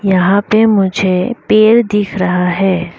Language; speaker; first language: Hindi; non-native, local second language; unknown